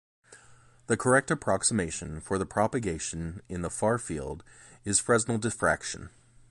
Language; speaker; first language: English; native; English